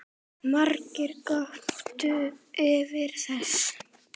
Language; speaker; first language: Icelandic; native; Icelandic